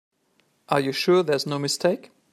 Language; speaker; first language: English; native; English